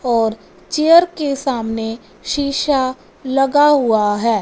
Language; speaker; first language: Hindi; non-native, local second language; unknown